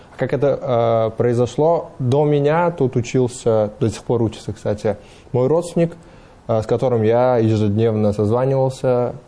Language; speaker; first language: Russian; non-native, fluent; Uzbek